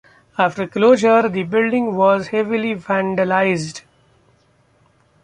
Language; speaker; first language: English; non-native, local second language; Marathi